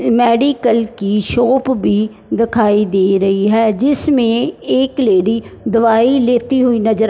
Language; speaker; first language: Hindi; non-native, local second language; Punjabi